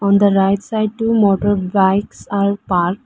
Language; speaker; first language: English; non-native, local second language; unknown